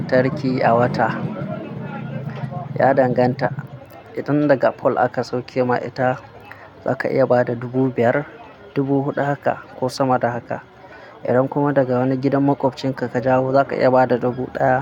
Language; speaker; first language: Hausa; non-native, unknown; Akan